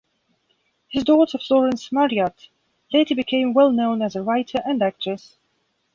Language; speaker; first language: English; non-native, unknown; Belarusian